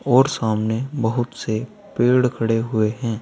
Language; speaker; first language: Hindi; native; Hindi